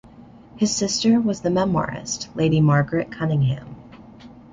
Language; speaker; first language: English; native; English